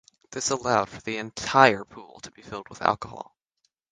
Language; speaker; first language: English; native; English